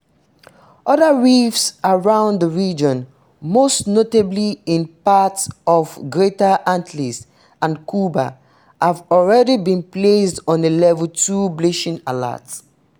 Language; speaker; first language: English; non-native, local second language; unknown